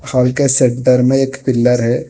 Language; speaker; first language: Hindi; non-native, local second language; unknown